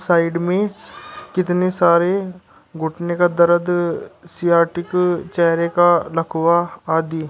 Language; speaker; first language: Hindi; native; Hindi